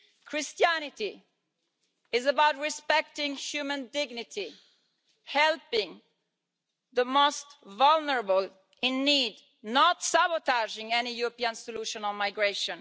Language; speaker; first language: English; non-native, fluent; Italian